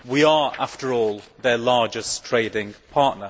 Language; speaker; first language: English; native; English